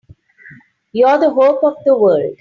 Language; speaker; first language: English; non-native, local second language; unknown